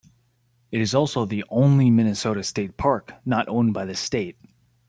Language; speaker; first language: English; native; English